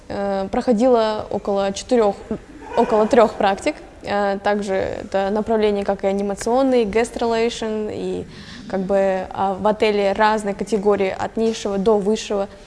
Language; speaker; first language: Russian; native; Russian